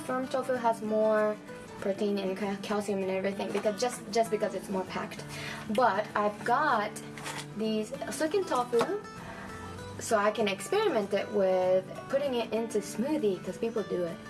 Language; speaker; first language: English; non-native, fluent; Japanese